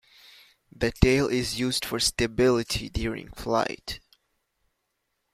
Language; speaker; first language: English; native; English